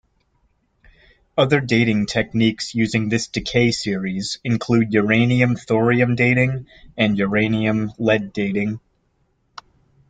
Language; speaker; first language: English; native; English